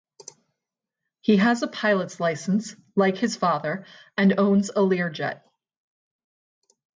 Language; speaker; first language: English; native; English